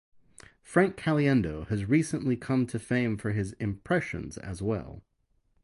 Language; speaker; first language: English; native; English